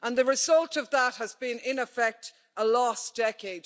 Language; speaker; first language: English; native; English